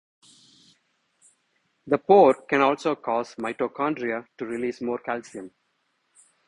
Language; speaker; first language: English; non-native, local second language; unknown